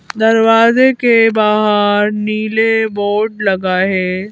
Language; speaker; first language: Hindi; native; Hindi